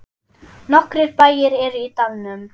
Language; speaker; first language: Icelandic; non-native, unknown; German